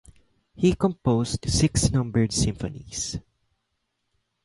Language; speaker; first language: English; non-native, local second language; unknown